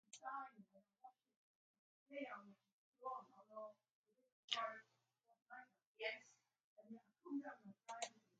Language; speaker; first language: English; native; English